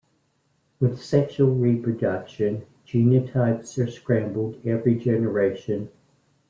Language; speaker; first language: English; native; English